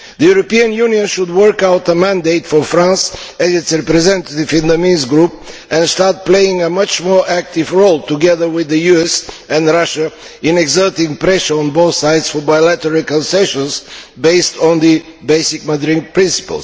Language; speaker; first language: English; non-native, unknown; Bulgarian